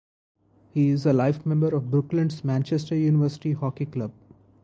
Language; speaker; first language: English; non-native, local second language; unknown